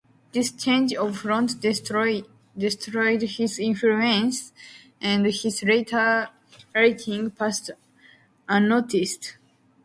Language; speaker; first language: English; non-native, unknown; Japanese